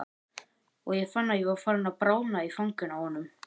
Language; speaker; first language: Icelandic; native; Icelandic